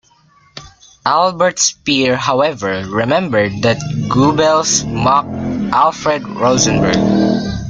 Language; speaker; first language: English; non-native, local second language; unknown